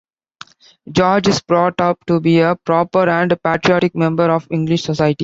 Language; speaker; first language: English; non-native, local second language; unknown